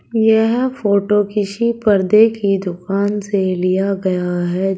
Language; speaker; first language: Hindi; native; Hindi